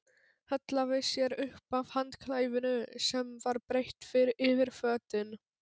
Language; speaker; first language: Icelandic; non-native, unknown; Polish